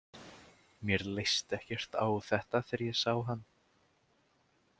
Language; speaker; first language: Icelandic; native; Icelandic